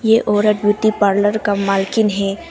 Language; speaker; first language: Hindi; non-native, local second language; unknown